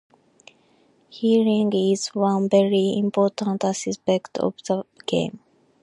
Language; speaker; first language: English; non-native, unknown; Japanese